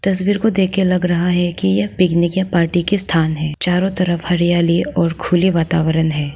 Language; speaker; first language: Hindi; non-native, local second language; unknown